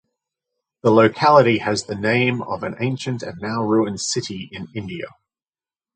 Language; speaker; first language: English; native; English